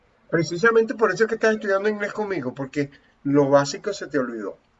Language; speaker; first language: Spanish; native; Spanish